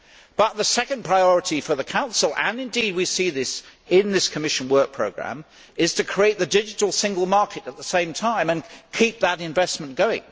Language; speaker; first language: English; native; English